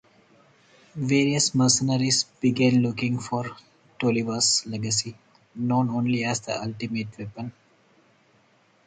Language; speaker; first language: English; non-native, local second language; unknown